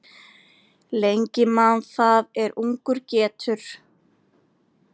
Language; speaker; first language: Icelandic; native; Icelandic